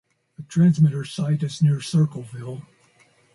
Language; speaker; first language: English; native; English